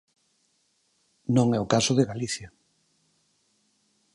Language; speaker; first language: Galician; native; Galician